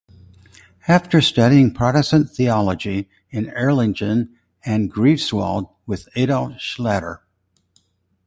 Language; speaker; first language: English; native; English